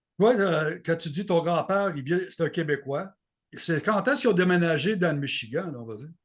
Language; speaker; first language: French; native; French